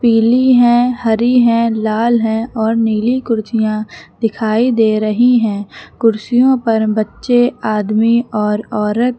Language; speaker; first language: Hindi; native; Hindi